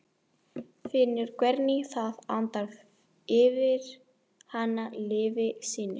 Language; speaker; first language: Icelandic; non-native, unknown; Spanish